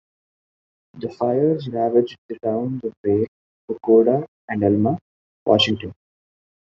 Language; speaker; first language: English; non-native, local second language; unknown